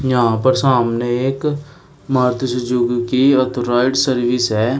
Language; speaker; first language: Hindi; native; Hindi